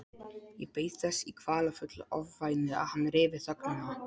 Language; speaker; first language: Icelandic; non-native, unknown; Polish